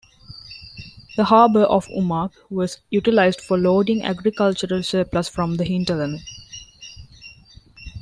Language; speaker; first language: English; non-native, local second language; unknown